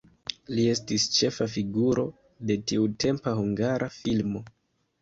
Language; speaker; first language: Esperanto; non-native, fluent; Kinyarwanda